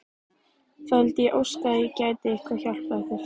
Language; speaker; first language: Icelandic; native; Icelandic